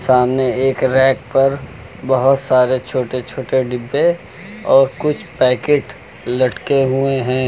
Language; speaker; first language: Hindi; native; Hindi